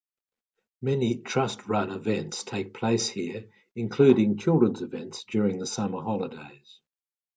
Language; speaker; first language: English; native; English